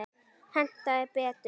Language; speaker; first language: Icelandic; native; Icelandic